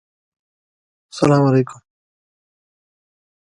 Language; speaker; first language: English; non-native, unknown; Pashto